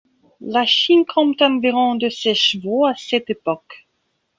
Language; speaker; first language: French; non-native, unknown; Belarusian